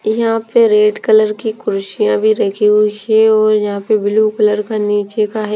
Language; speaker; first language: Hindi; non-native, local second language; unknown